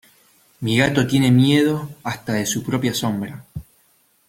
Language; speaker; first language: Spanish; native; Spanish